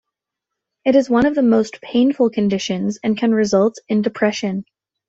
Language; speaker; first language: English; native; English